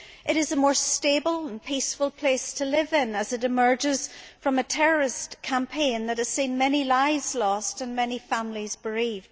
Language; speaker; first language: English; native; English